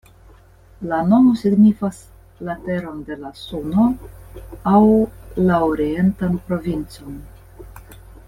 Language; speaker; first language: Esperanto; non-native, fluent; Russian